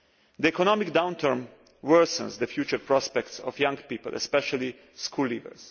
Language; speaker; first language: English; non-native, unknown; Slovenian